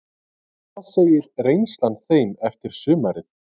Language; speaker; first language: Icelandic; native; Icelandic